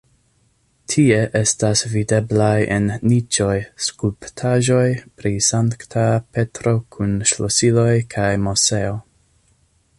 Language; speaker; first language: Esperanto; non-native, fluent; English